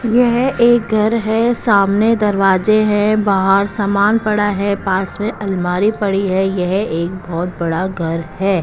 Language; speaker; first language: Hindi; non-native, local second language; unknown